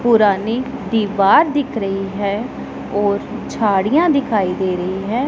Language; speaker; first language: Hindi; non-native, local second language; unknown